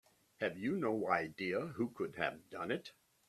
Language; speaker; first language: English; native; English